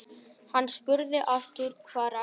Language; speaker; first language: Icelandic; non-native, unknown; Vietnamese